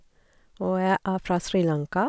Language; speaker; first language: Norwegian; non-native, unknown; Sinhala